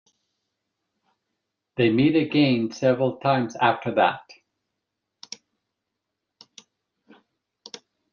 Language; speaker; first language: English; native; English